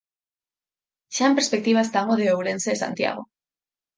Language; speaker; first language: Galician; native; Galician